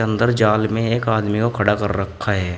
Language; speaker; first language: Hindi; native; Hindi